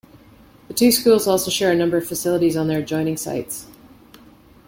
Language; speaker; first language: English; native; English